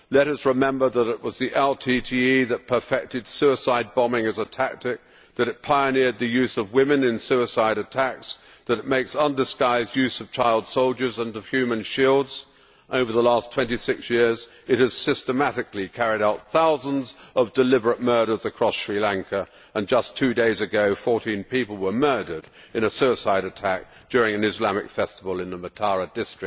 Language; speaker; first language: English; native; English